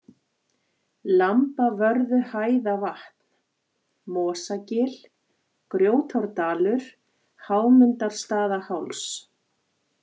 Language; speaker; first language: Icelandic; native; Icelandic